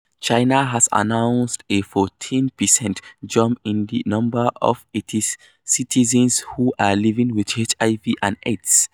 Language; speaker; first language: English; non-native, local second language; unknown